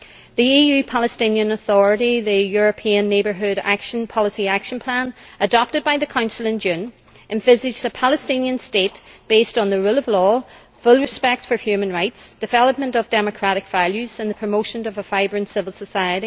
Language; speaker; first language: English; native; English